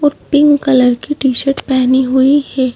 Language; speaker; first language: Hindi; native; Hindi